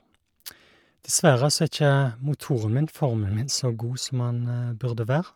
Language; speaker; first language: Norwegian; native; Norwegian